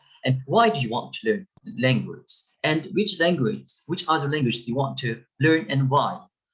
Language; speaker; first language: English; non-native, fluent; Turkish